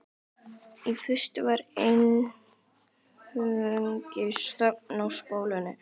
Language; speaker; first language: Icelandic; native; Icelandic